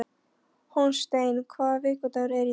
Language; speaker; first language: Icelandic; non-native, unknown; Polish